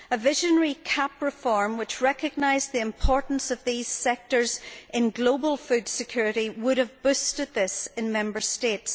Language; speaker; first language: English; native; English